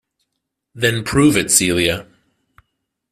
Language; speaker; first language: English; native; English